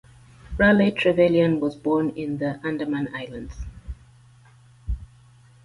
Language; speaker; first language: English; non-native, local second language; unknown